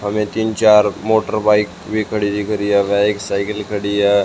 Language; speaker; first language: Hindi; native; Hindi